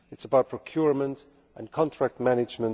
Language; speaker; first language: English; non-native, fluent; Finnish